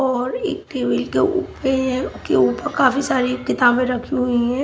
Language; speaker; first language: Hindi; native; Hindi